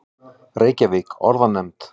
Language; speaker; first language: Icelandic; native; Icelandic